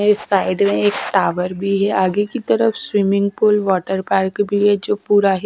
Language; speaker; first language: Hindi; non-native, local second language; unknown